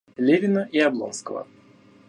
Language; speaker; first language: Russian; native; Russian